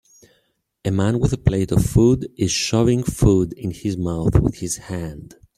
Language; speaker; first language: English; native; English